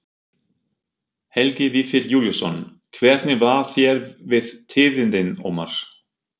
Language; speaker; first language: Icelandic; non-native, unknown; German